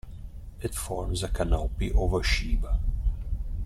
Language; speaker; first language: English; non-native, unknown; Italian